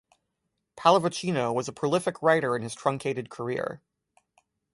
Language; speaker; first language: English; native; English